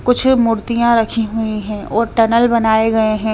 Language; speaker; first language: Hindi; non-native, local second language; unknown